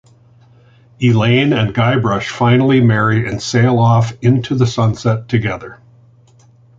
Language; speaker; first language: English; native; English